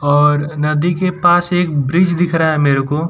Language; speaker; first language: Hindi; non-native, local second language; Gujarati